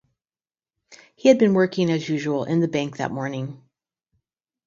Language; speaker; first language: English; native; English